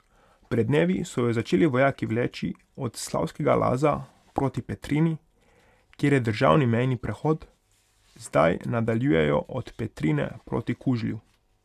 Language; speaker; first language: Slovenian; non-native, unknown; Hungarian